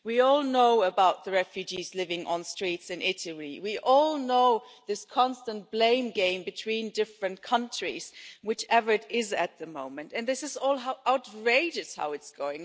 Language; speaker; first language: English; non-native, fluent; German